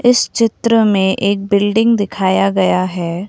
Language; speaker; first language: Hindi; non-native, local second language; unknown